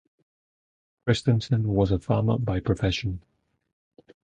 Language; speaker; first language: English; non-native, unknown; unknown